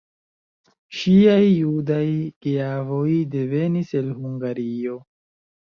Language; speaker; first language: Esperanto; non-native, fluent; Chinese